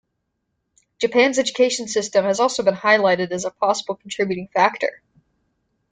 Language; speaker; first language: English; native; English